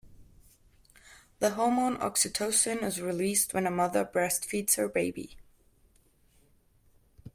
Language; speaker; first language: English; non-native, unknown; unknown